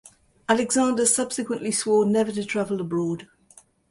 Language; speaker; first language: English; native; English